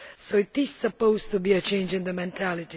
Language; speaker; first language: English; non-native, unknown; Romanian